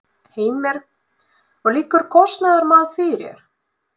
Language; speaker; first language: Icelandic; non-native, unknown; Russian